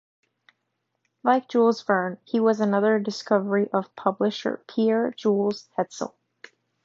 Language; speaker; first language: English; native; English